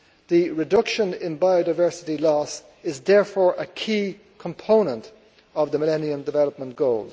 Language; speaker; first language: English; native; English